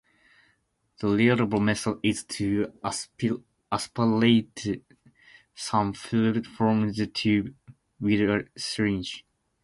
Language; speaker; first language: English; non-native, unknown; Japanese